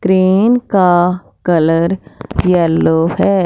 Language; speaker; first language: Hindi; non-native, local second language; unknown